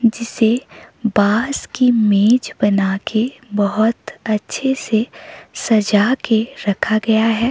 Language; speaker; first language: Hindi; non-native, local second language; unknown